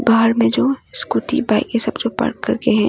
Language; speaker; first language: Hindi; non-native, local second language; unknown